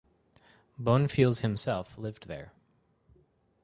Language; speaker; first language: English; native; English